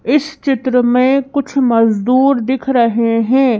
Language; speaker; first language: Hindi; native; Hindi